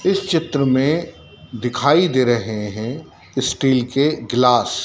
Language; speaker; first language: Hindi; native; Hindi